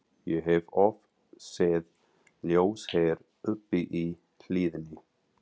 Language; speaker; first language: Icelandic; non-native, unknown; English